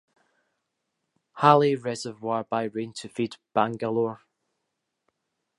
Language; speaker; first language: English; native; English